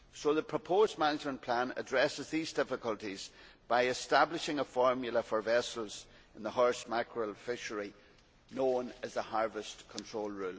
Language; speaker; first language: English; native; English